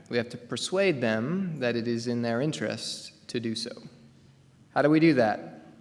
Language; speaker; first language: English; native; English